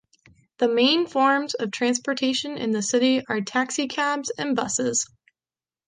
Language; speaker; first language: English; native; English